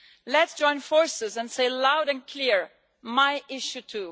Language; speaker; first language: English; non-native, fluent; Italian